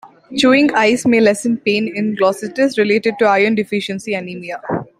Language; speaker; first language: English; non-native, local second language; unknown